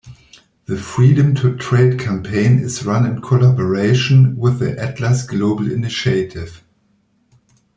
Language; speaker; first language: English; non-native, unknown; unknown